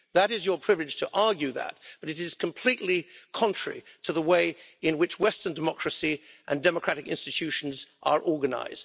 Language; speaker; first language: English; native; English